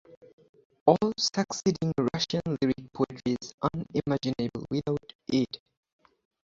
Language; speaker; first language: English; non-native, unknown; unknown